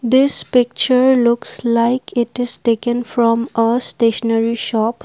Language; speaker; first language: English; non-native, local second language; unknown